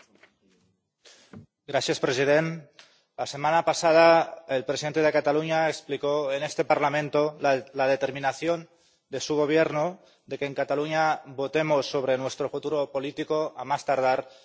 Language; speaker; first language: Spanish; non-native, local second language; Catalan